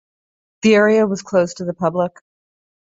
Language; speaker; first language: English; native; English